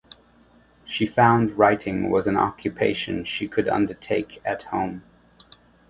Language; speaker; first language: English; native; English